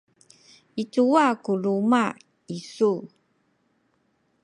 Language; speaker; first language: Sakizaya; non-native, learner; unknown